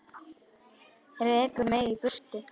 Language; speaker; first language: Icelandic; non-native, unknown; Polish